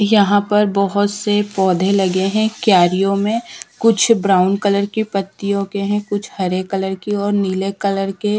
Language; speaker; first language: Hindi; non-native, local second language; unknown